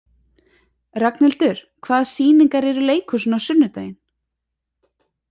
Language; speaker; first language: Icelandic; native; Icelandic